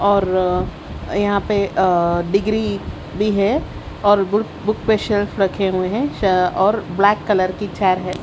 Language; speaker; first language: Hindi; native; Hindi